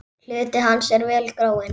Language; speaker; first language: Icelandic; native; Icelandic